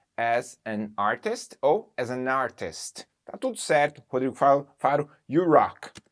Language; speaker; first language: English; non-native, fluent; Portuguese